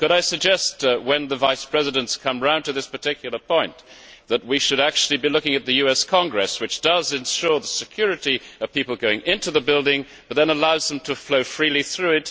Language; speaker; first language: English; native; English